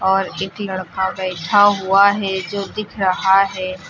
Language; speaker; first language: Hindi; native; Hindi